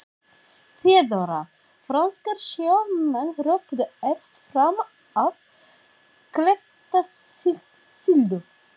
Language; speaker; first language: Icelandic; non-native, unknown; Turkish